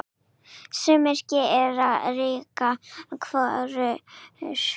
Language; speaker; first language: Icelandic; non-native, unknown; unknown